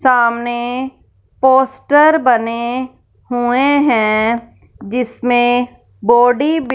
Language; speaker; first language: Hindi; non-native, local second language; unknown